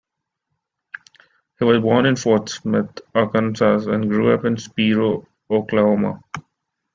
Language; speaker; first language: English; non-native, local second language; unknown